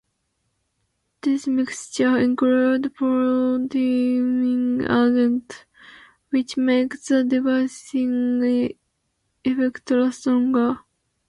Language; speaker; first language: English; non-native, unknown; Japanese